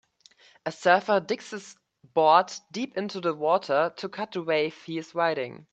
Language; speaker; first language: English; native; English